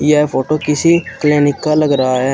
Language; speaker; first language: Hindi; native; Hindi